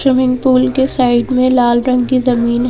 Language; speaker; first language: Hindi; native; Hindi